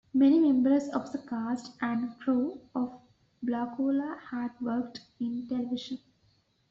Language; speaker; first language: English; native; English